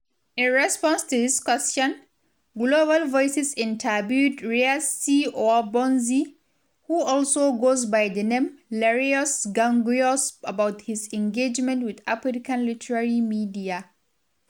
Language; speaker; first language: English; non-native, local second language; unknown